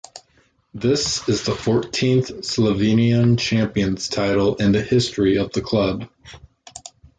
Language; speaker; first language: English; native; English